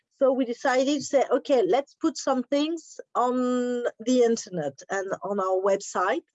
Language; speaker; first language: English; non-native, learner; French